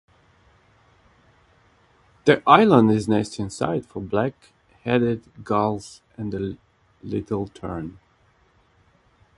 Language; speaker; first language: English; non-native, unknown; Russian